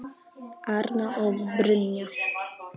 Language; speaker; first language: Icelandic; non-native, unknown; Polish